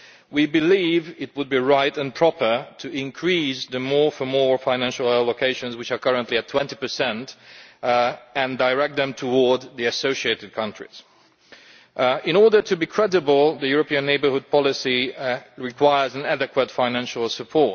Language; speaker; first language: English; non-native, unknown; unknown